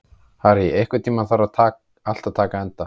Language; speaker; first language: Icelandic; native; Icelandic